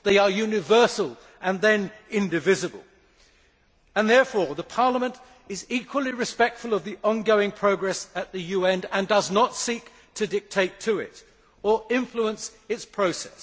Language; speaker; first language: English; native; English